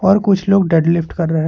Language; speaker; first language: Hindi; non-native, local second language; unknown